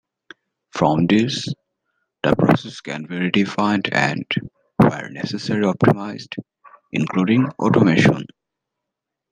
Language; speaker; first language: English; native; English